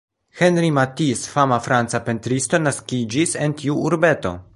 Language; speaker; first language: Esperanto; non-native, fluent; Polish